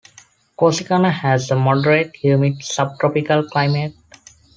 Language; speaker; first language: English; non-native, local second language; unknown